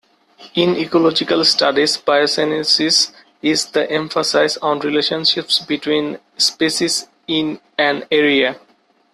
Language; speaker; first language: English; non-native, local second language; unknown